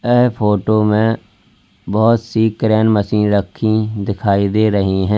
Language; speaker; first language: Hindi; native; Hindi